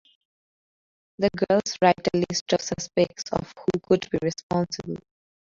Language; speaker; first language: English; non-native, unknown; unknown